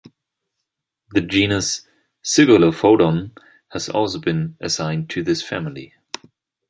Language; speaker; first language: English; non-native, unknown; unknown